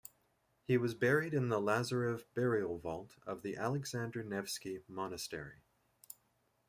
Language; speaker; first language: English; native; English